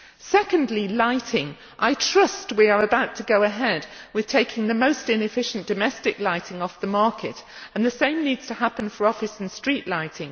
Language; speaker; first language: English; native; English